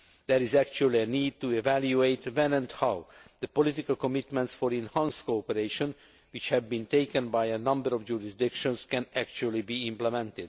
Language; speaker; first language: English; non-native, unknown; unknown